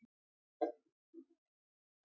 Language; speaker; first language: Icelandic; non-native, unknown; Czech